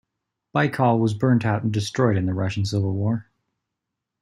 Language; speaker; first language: English; native; English